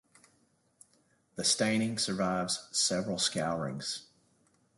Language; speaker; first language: English; native; English